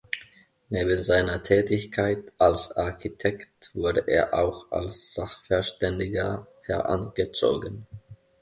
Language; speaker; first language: German; non-native, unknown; Finnish